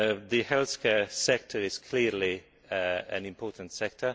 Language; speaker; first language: English; non-native, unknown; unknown